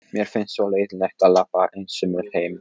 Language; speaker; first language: Icelandic; non-native, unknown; Polish